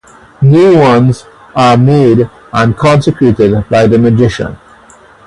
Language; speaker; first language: English; native; English